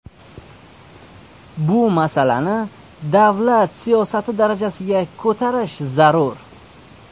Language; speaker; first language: Uzbek; native; Uzbek